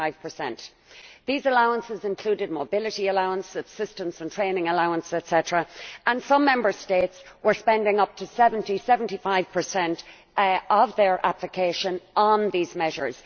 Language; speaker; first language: English; native; English